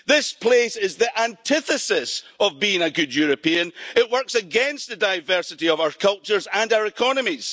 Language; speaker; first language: English; native; English